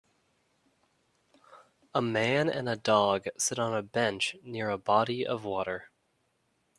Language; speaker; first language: English; native; English